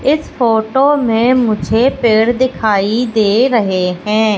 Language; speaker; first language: Hindi; native; Hindi